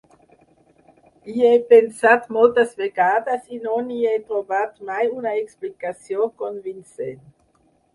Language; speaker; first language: Catalan; non-native, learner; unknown